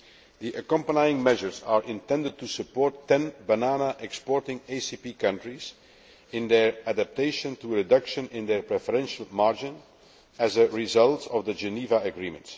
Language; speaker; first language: English; non-native, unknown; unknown